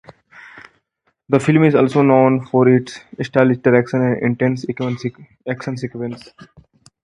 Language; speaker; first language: English; non-native, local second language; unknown